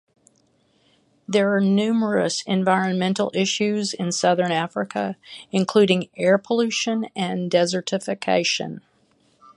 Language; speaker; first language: English; native; English